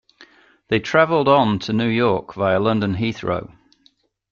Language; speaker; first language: English; native; English